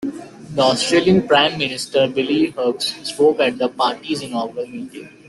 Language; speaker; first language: English; native; English